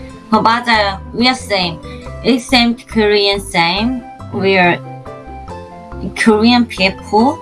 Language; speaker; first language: English; non-native, learner; Korean